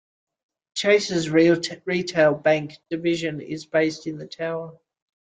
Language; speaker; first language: English; native; English